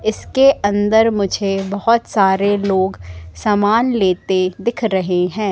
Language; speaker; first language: Hindi; native; Hindi